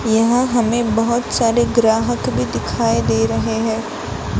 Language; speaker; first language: Hindi; non-native, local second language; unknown